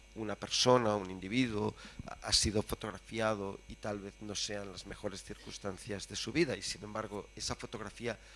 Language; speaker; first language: Spanish; native; Spanish